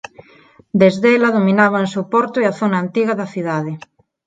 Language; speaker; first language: Galician; non-native, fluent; Spanish